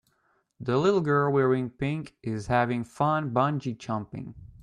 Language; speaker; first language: English; native; English